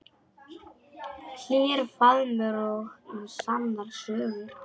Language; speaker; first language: Icelandic; non-native, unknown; Polish